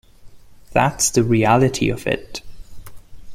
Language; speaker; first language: English; non-native, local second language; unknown